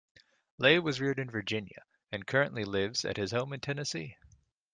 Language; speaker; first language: English; native; English